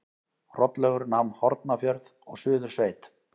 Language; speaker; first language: Icelandic; native; Icelandic